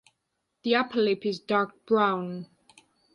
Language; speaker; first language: English; non-native, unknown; Georgian